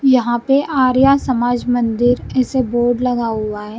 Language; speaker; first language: Hindi; non-native, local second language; Punjabi